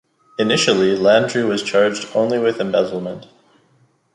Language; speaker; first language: English; native; English